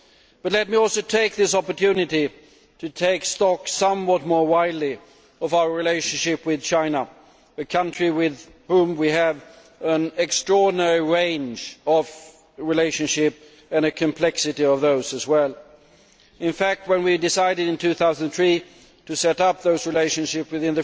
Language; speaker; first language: English; non-native, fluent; Swedish